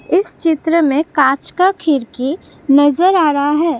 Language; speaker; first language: Hindi; non-native, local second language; Assamese